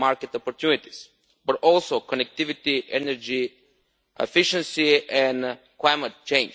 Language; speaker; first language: English; non-native, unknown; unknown